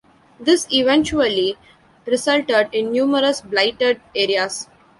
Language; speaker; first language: English; non-native, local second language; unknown